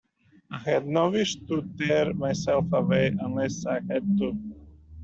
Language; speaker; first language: English; native; English